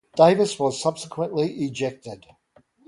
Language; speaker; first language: English; native; English